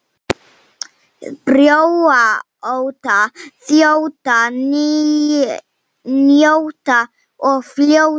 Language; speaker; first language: Icelandic; non-native, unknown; Slovenian